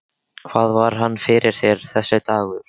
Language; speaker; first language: Icelandic; native; Icelandic